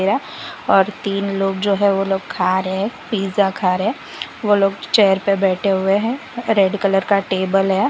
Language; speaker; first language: Hindi; non-native, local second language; Gujarati